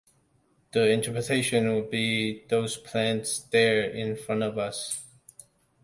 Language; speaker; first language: English; non-native, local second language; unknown